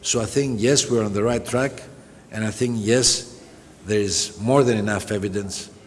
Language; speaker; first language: English; non-native, fluent; Greek